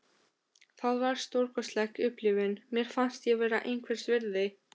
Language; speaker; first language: Icelandic; non-native, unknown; Albanian